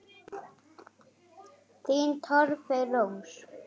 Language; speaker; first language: Icelandic; native; Icelandic